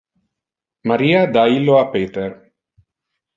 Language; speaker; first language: Interlingua; non-native, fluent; Italian